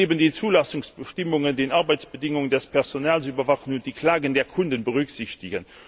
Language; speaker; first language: German; non-native, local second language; Luxembourgish